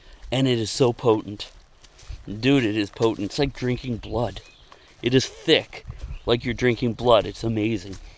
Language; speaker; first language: English; native; English